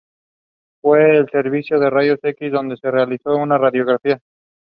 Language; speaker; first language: English; non-native, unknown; Spanish